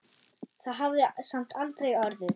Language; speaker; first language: Icelandic; non-native, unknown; German